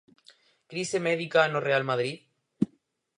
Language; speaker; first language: Galician; native; Galician